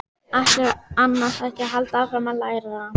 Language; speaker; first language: Icelandic; native; Icelandic